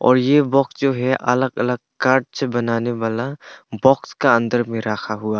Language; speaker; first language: Hindi; early bilingual, other home language; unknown